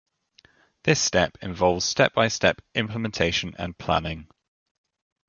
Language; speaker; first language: English; native; English